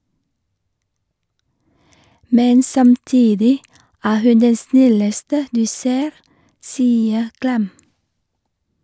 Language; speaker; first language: Norwegian; non-native, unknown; Vietnamese